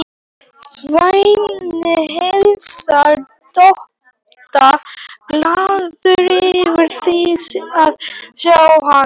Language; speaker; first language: Icelandic; non-native, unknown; Polish